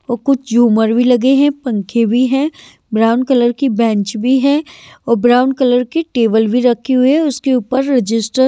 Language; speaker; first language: Hindi; native; Hindi